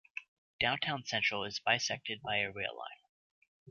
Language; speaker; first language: English; native; English